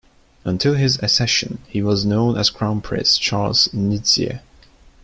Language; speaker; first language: English; non-native, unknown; Turkish